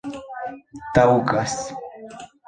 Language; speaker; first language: Esperanto; non-native, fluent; Spanish